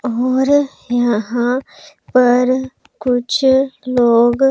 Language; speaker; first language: Hindi; non-native, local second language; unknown